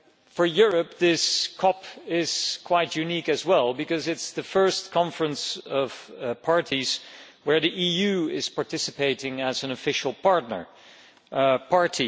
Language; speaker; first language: English; non-native, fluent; Dutch